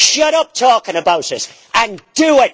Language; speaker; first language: English; native; English